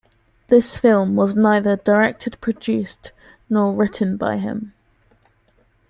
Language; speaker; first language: English; native; English